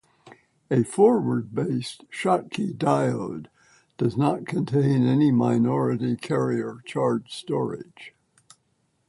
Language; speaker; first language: English; native; English